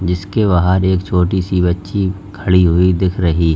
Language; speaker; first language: Hindi; native; Hindi